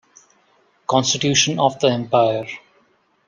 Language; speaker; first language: English; non-native, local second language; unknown